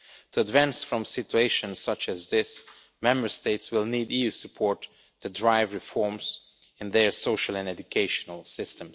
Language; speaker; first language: English; non-native, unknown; Romanian